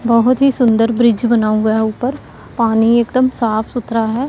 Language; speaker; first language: Hindi; non-native, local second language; Punjabi